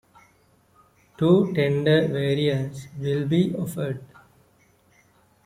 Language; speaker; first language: English; non-native, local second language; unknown